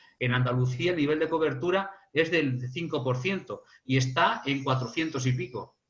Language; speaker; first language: Spanish; native; Spanish